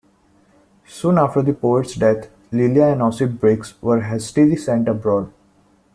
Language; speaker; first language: English; non-native, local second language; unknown